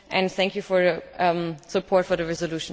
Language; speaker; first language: English; non-native, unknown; German